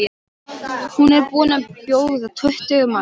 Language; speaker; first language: Icelandic; non-native, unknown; Polish